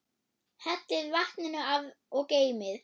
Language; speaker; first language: Icelandic; non-native, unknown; German